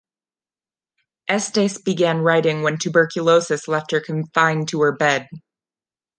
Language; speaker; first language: English; non-native, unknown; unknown